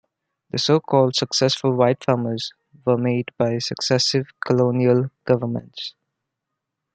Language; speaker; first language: English; non-native, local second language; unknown